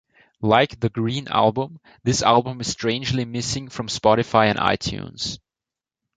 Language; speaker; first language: English; non-native, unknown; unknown